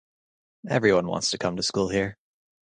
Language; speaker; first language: English; native; English